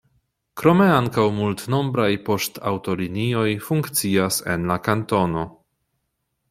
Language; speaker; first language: Esperanto; non-native, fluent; Polish